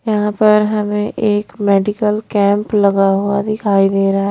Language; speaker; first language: Hindi; non-native, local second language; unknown